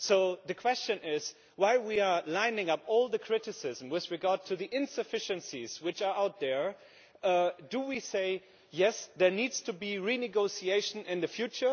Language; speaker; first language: English; non-native, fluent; German